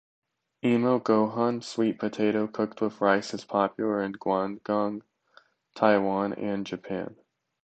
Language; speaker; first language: English; native; English